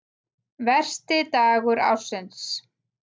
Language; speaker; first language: Icelandic; native; Icelandic